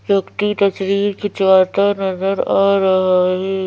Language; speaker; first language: Hindi; native; Hindi